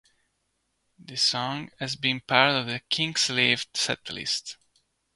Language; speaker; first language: English; non-native, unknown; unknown